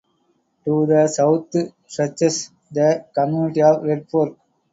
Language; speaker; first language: English; non-native, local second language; Tamil